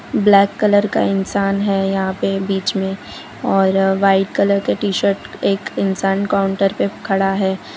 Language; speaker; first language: Hindi; non-native, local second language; Gujarati